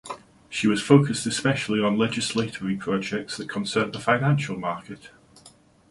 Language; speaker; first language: English; native; English